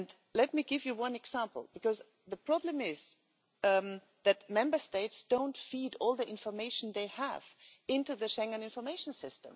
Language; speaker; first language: English; non-native, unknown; German